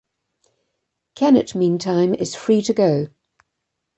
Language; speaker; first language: English; native; English